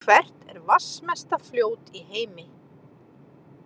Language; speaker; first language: Icelandic; native; Icelandic